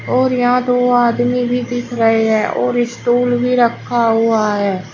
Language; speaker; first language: Hindi; native; Hindi